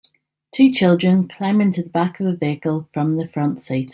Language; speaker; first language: English; native; English